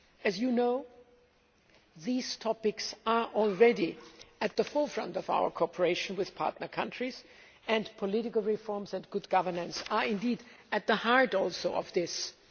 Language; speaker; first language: English; non-native, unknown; German